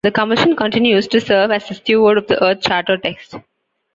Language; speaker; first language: English; non-native, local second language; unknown